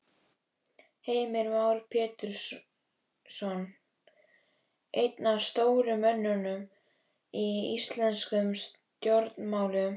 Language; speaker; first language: Icelandic; native; Icelandic